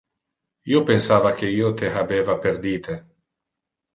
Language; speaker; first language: Interlingua; non-native, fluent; Italian